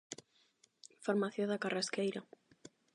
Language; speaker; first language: Galician; non-native, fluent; Spanish